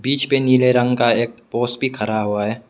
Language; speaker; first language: Hindi; non-native, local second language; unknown